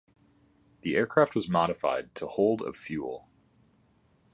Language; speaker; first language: English; native; English